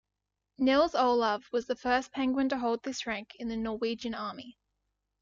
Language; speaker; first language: English; native; English